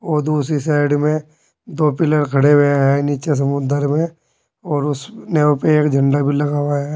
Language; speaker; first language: Hindi; native; Hindi